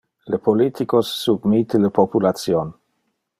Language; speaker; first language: Interlingua; non-native, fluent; Dutch